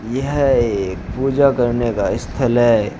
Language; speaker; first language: Hindi; native; Hindi